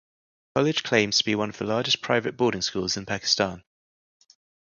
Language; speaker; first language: English; native; English